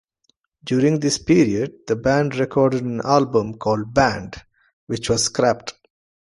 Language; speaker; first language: English; non-native, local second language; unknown